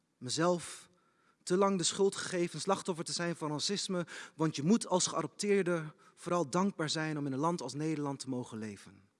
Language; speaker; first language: Dutch; early bilingual, other home language; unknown